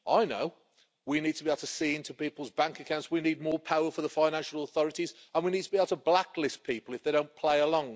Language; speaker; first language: English; native; English